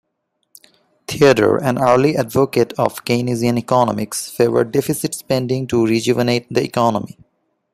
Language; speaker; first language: English; non-native, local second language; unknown